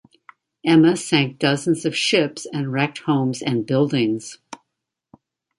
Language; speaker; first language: English; native; English